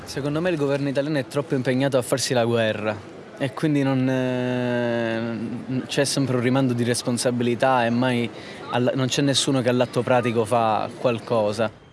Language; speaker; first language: Italian; native; Italian